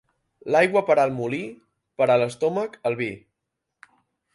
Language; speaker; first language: Catalan; native; Catalan